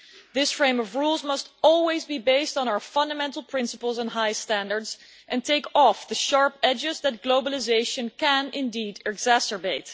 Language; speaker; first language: English; non-native, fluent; Dutch